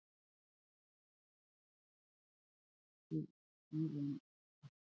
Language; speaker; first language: Icelandic; native; Icelandic